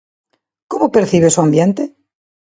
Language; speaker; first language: Galician; non-native, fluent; Spanish